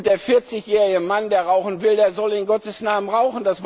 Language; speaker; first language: German; non-native, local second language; Luxembourgish